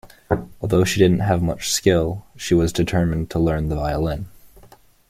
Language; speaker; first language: English; native; English